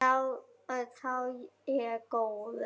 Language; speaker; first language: Icelandic; non-native, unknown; German